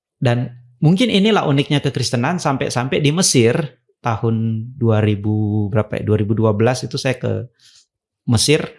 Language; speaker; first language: Indonesian; native; Indonesian